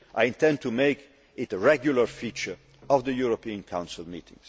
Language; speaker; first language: English; non-native, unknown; Dutch